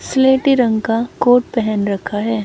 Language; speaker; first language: Hindi; native; Hindi